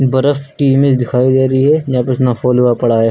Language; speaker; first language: Hindi; native; Hindi